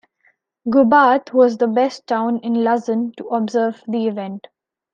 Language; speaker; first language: English; non-native, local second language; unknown